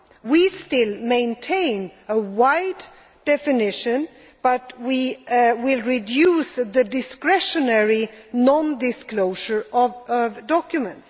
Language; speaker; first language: English; non-native, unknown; Swedish